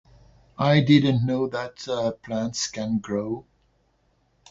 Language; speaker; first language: English; non-native, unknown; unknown